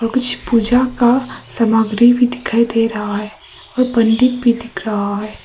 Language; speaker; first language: Hindi; non-native, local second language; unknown